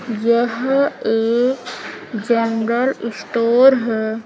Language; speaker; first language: Hindi; native; Hindi